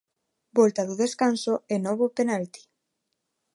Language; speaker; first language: Galician; non-native, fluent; Spanish